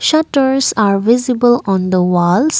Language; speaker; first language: English; non-native, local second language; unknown